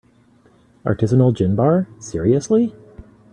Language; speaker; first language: English; native; English